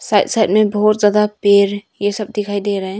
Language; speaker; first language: Hindi; early bilingual, other home language; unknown